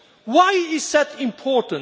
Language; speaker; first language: English; non-native, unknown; German